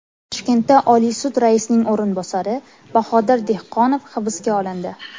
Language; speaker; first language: Uzbek; native; Uzbek